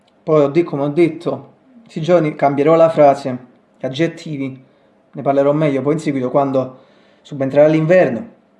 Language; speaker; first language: Italian; native; Italian